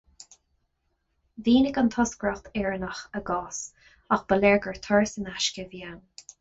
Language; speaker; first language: Irish; non-native, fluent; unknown